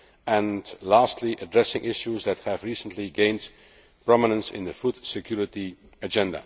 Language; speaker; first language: English; non-native, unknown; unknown